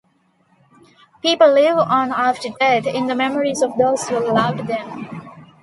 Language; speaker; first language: English; non-native, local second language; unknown